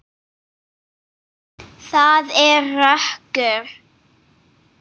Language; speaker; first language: Icelandic; non-native, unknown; English